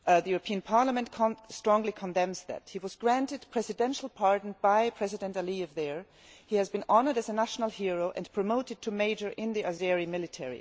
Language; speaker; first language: English; non-native, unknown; German